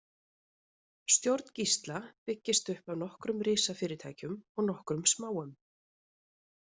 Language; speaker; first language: Icelandic; native; Icelandic